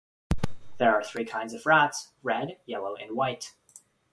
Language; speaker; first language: English; non-native, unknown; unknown